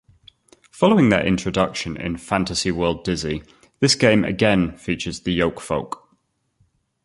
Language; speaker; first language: English; native; English